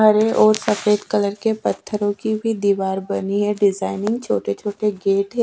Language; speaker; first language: Hindi; native; Hindi